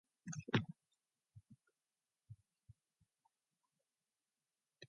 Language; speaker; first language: English; non-native, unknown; Mongolian